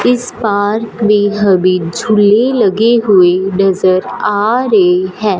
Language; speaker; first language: Hindi; non-native, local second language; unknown